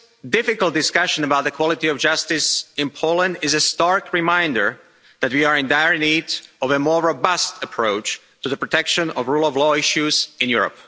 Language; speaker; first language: English; non-native, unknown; Slovak